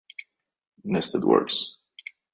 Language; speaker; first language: English; non-native, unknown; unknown